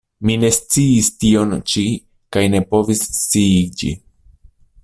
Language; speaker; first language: Esperanto; non-native, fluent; Italian